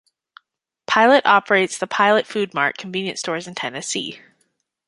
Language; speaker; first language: English; native; English